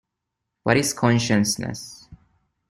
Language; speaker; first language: English; non-native, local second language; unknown